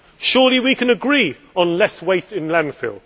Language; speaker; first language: English; native; English